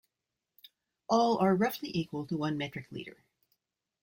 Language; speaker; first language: English; native; English